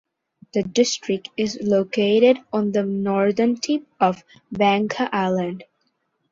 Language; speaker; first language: English; non-native, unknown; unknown